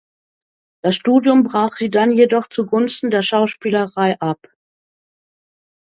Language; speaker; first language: German; native; German